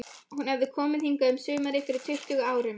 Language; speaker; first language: Icelandic; non-native, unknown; Polish